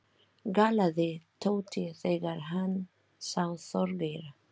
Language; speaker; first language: Icelandic; non-native, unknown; Filipino